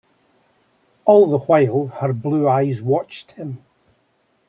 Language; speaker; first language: English; native; English